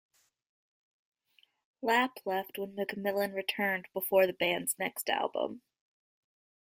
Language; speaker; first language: English; native; English